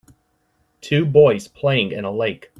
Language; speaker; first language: English; native; English